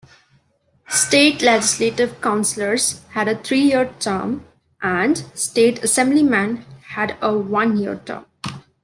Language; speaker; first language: English; non-native, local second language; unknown